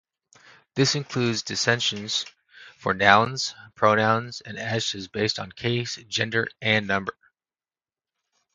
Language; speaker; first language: English; native; English